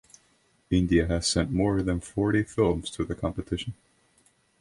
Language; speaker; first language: English; non-native, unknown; Estonian